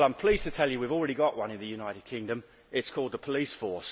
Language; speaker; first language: English; native; English